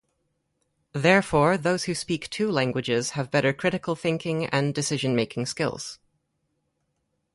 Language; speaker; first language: English; native; English